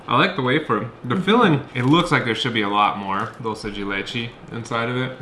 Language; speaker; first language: English; native; English